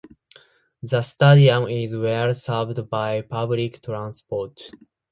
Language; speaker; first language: English; non-native, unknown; Japanese